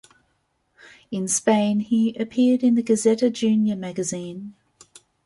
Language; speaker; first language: English; native; English